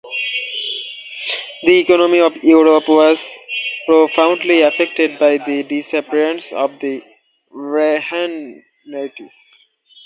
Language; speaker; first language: English; non-native, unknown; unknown